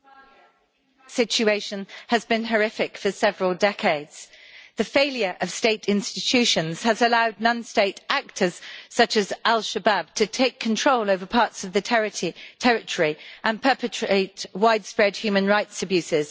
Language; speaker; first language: English; native; English